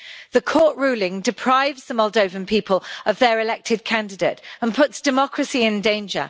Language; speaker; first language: English; native; English